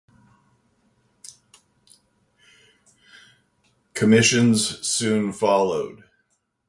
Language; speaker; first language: English; native; English